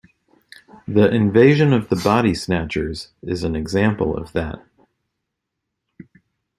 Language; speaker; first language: English; native; English